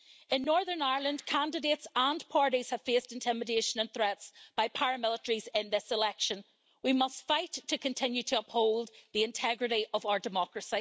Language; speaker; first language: English; native; English